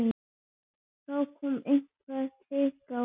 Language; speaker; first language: Icelandic; native; Icelandic